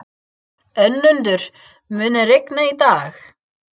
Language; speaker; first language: Icelandic; non-native, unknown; English